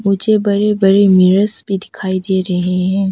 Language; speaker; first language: Hindi; early bilingual, other home language; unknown